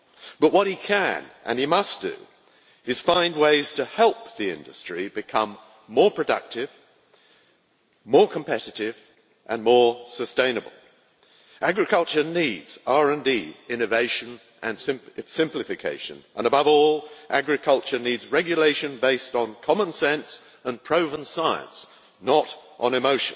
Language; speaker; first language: English; native; English